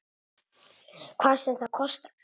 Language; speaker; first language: Icelandic; non-native, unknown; Italian